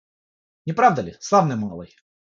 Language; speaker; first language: Russian; non-native, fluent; Georgian